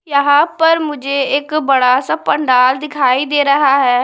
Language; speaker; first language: Hindi; non-native, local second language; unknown